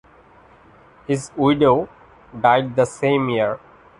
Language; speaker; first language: English; non-native, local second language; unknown